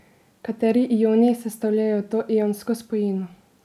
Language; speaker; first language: Slovenian; native; Slovenian